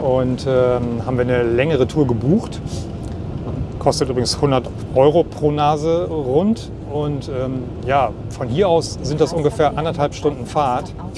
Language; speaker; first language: German; native; German